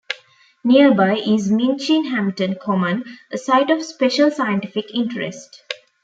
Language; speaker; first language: English; non-native, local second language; Tamil